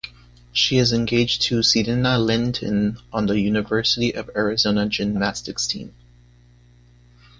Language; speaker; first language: English; native; English